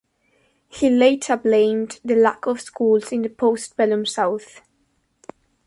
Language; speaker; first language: English; non-native, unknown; Spanish